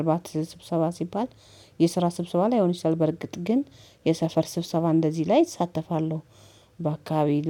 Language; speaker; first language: Amharic; native; Amharic